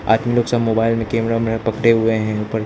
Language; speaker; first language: Hindi; non-native, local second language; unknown